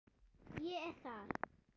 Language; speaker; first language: Icelandic; non-native, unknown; German